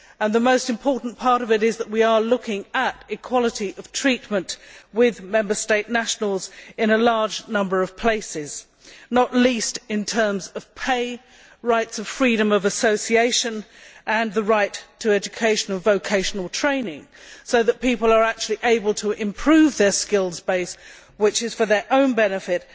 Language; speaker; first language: English; native; English